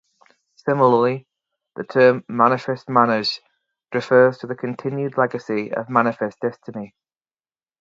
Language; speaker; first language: English; native; English